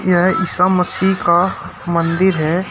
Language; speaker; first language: Hindi; native; Hindi